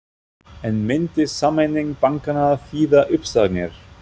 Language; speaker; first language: Icelandic; non-native, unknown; German